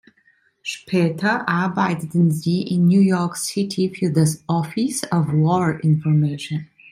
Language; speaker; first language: German; non-native, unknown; Italian